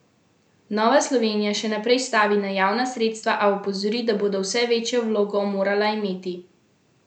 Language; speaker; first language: Slovenian; native; Slovenian